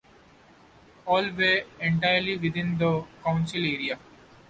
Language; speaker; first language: English; non-native, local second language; Marathi